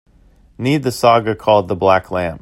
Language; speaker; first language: English; native; English